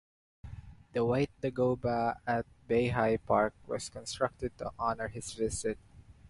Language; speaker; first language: English; non-native, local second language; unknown